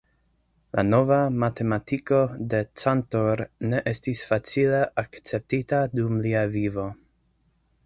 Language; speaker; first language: Esperanto; non-native, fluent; English